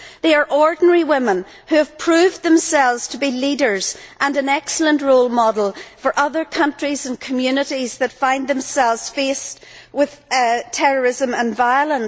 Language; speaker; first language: English; native; English